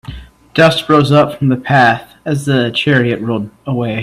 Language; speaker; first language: English; native; English